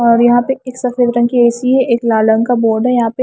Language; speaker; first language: Hindi; non-native, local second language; Punjabi